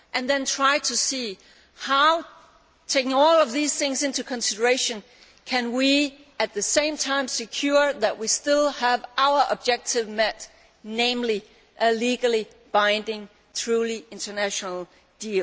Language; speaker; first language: English; non-native, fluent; Danish